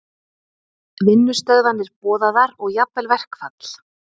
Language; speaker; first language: Icelandic; native; Icelandic